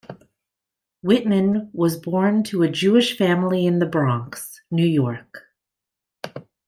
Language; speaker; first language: English; native; English